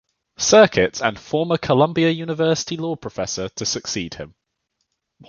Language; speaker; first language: English; native; English